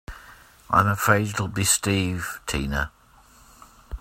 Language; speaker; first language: English; native; English